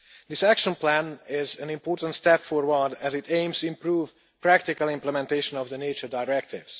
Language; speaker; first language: English; non-native, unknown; Hungarian